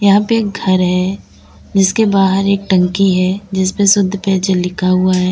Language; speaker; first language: Hindi; native; Hindi